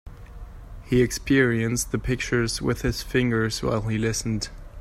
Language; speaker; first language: English; non-native, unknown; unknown